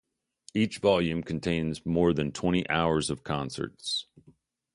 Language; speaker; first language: English; native; English